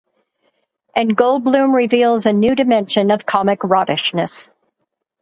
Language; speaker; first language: English; native; English